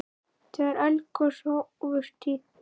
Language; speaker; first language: Icelandic; native; Icelandic